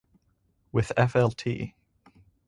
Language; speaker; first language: English; native; English